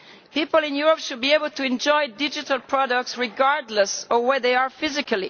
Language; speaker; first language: English; non-native, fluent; Italian